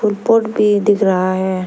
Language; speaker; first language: Hindi; non-native, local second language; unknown